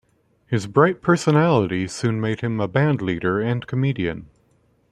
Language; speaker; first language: English; native; English